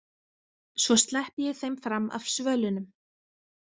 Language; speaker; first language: Icelandic; native; Icelandic